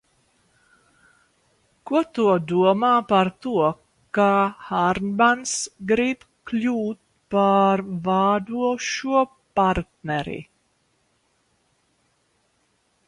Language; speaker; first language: Latvian; early bilingual, heritage; Latvian